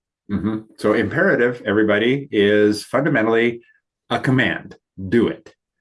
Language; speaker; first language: English; native; English